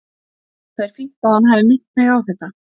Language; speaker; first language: Icelandic; native; Icelandic